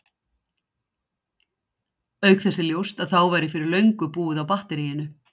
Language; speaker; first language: Icelandic; native; Icelandic